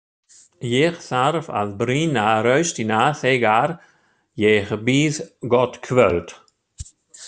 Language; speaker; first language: Icelandic; non-native, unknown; German